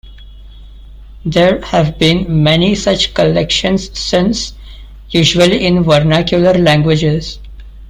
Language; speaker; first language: English; non-native, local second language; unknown